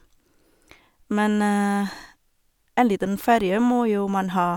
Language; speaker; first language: Norwegian; non-native, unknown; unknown